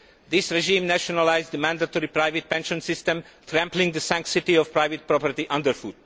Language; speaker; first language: English; non-native, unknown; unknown